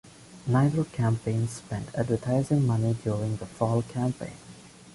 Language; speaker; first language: English; non-native, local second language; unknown